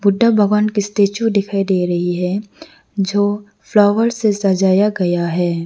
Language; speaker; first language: Hindi; non-native, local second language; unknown